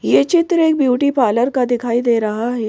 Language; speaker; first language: Hindi; native; Hindi